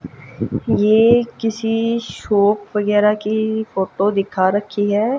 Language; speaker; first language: Hindi; native; Hindi